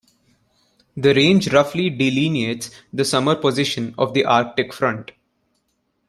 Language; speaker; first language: English; non-native, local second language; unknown